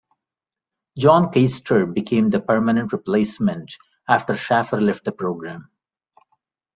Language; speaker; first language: English; non-native, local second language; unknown